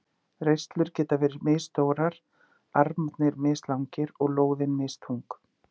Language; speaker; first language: Icelandic; native; Icelandic